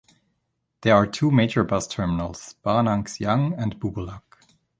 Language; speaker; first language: English; non-native, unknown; German